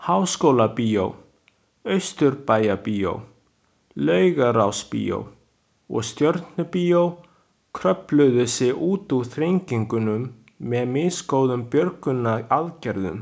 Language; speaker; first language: Icelandic; non-native, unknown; Chinese